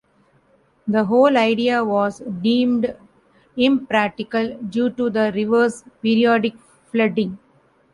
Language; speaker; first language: English; non-native, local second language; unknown